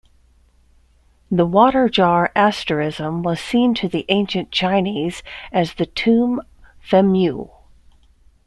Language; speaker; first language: English; native; English